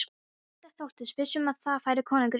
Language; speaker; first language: Icelandic; non-native, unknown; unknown